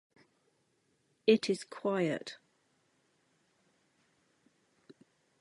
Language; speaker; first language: English; native; English